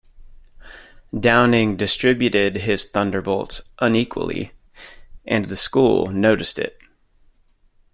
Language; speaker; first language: English; native; English